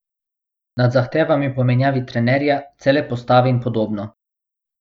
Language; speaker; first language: Slovenian; non-native, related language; Bosnian